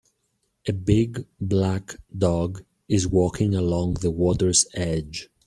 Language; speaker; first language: English; native; English